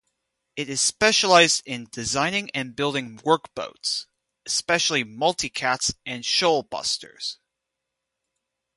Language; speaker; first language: English; native; English